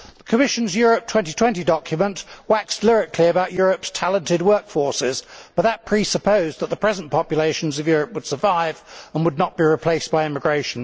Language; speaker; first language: English; native; English